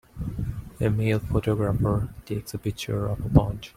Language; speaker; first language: English; non-native, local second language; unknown